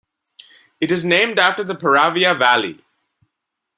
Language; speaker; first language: English; non-native, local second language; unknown